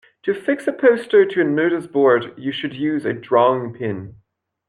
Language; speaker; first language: English; non-native, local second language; French